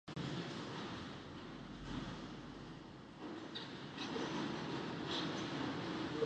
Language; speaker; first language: English; native; English